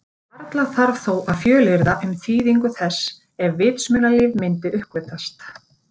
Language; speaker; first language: Icelandic; native; Icelandic